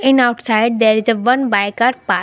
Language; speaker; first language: English; non-native, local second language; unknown